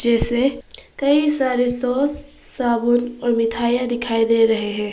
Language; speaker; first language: Hindi; non-native, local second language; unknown